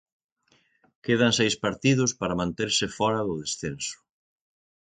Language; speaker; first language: Galician; native; Galician